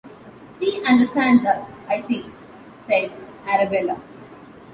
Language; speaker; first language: English; non-native, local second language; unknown